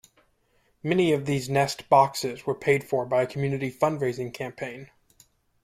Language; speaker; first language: English; native; English